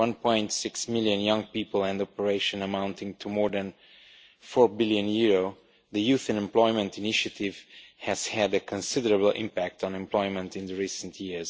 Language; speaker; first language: English; non-native, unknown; Romanian